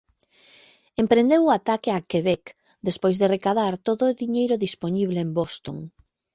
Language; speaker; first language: Galician; native; Galician